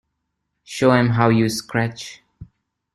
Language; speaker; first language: English; non-native, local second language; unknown